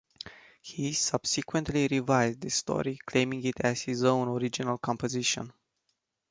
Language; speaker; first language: English; non-native, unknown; Romanian